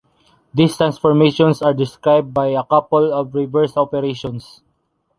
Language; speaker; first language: English; non-native, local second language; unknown